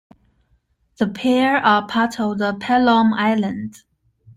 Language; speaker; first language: English; non-native, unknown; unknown